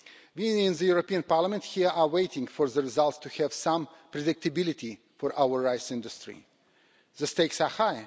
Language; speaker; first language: English; non-native, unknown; Russian